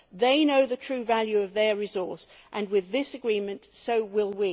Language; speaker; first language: English; native; English